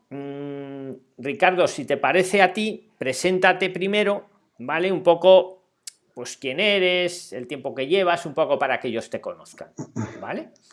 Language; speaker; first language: Spanish; native; Spanish